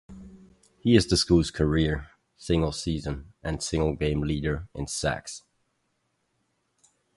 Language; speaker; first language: English; native; English